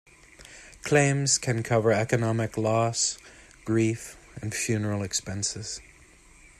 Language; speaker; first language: English; native; English